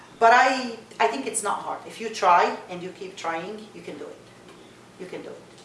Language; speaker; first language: English; non-native, fluent; Arabic